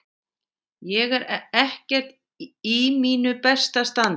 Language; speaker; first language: Icelandic; native; Icelandic